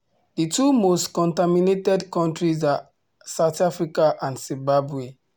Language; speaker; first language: English; non-native, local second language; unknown